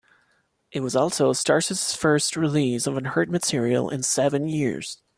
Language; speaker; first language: English; non-native, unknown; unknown